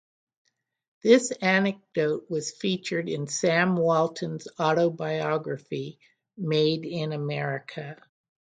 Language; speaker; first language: English; native; English